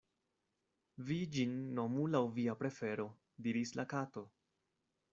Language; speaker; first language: Esperanto; non-native, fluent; Spanish